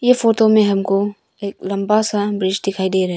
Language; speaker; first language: Hindi; early bilingual, other home language; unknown